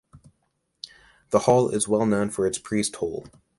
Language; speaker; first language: English; native; English